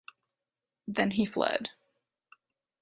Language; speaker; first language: English; non-native, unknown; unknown